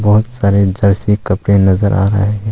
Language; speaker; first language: Hindi; non-native, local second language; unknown